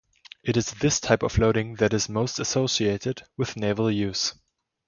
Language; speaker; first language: English; non-native, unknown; German